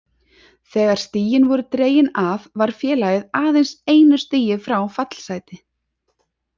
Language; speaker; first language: Icelandic; native; Icelandic